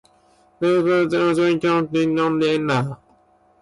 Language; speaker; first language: English; non-native, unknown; Japanese